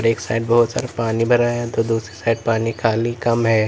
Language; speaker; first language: Hindi; native; Hindi